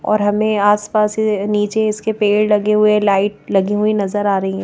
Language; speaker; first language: Hindi; native; Hindi